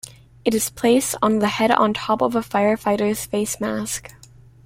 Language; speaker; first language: English; native; English